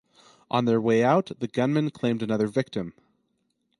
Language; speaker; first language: English; native; English